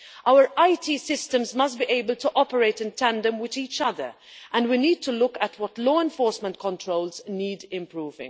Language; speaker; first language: English; non-native, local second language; Maltese